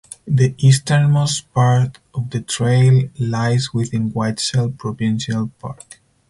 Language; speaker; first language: English; non-native, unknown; Spanish